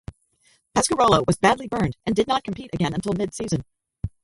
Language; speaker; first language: English; native; English